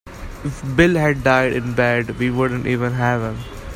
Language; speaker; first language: English; non-native, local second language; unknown